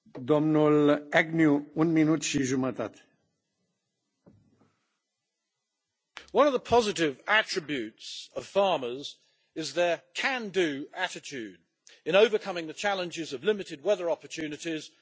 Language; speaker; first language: English; native; English